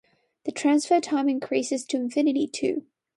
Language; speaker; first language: English; non-native, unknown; Chinese